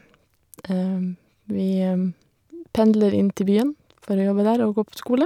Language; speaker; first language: Norwegian; native; Norwegian